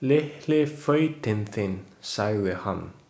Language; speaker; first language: Icelandic; non-native, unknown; Chinese